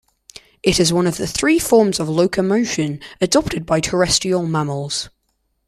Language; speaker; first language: English; native; English